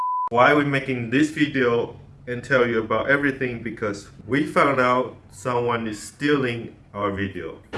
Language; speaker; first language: English; non-native, fluent; Chinese